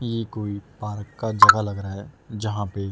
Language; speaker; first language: Hindi; native; Hindi